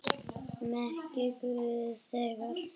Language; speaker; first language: Icelandic; native; Icelandic